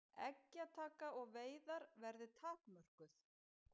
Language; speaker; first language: Icelandic; native; Icelandic